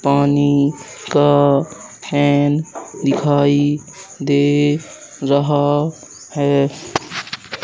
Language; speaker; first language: Hindi; native; Hindi